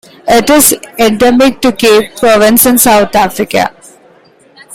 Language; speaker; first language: English; non-native, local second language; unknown